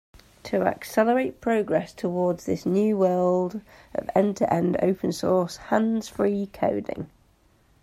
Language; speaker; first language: English; native; English